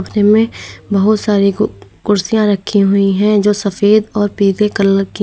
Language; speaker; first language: Hindi; native; Hindi